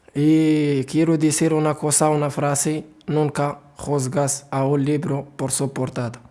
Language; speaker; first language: Spanish; non-native, learner; Arabic